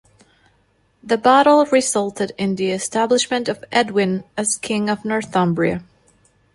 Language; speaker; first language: English; non-native, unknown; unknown